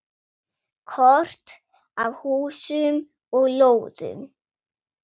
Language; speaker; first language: Icelandic; non-native, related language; Swedish